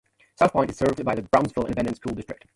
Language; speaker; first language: English; native; English